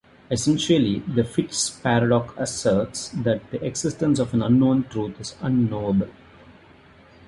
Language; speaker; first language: English; non-native, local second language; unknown